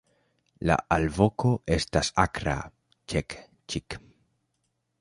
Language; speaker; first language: Esperanto; non-native, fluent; Spanish